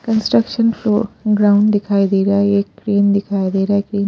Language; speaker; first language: Hindi; non-native, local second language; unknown